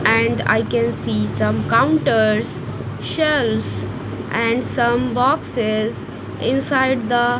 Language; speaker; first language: English; non-native, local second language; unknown